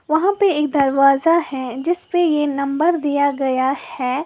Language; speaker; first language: Hindi; native; Hindi